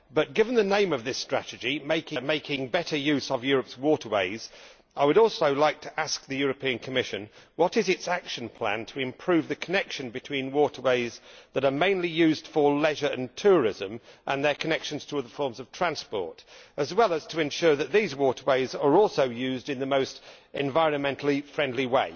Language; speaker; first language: English; native; English